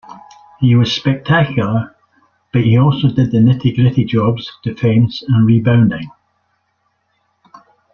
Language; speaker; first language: English; native; English